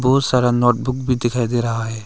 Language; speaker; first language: Hindi; non-native, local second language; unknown